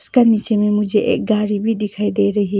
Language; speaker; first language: Hindi; non-native, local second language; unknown